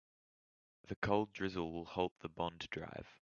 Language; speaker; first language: English; native; English